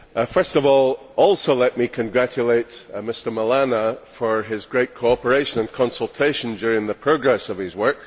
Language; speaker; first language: English; native; English